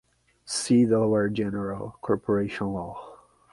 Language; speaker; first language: English; non-native, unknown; Portuguese